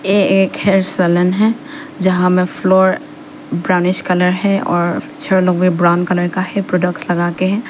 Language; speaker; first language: Hindi; non-native, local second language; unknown